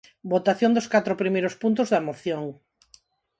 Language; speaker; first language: Galician; non-native, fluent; Spanish